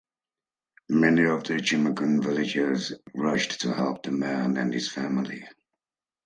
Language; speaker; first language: English; native; English